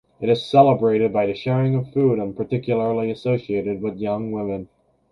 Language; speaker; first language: English; native; English